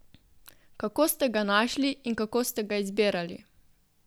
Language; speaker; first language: Slovenian; native; Slovenian